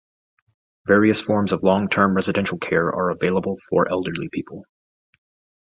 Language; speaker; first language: English; native; English